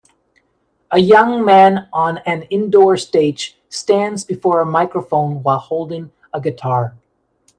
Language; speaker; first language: English; native; English